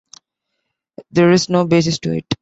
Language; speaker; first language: English; non-native, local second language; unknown